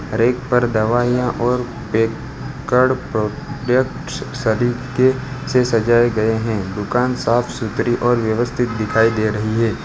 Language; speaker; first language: Hindi; non-native, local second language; Gujarati